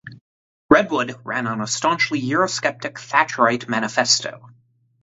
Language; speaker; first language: English; native; English